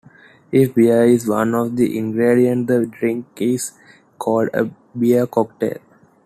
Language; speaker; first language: English; non-native, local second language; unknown